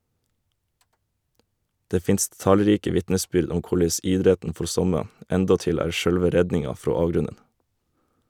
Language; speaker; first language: Norwegian; native; Norwegian